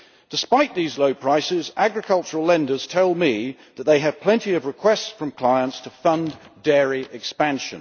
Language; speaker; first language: English; native; English